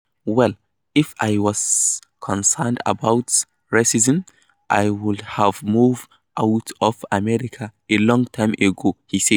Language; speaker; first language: English; non-native, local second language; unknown